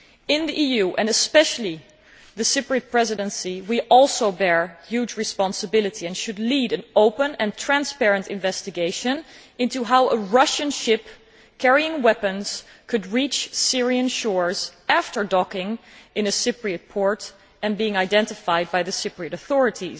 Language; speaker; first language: English; non-native, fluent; Dutch